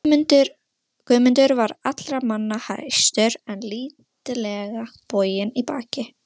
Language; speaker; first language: Icelandic; non-native, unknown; Russian